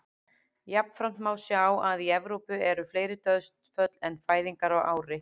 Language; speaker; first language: Icelandic; native; Icelandic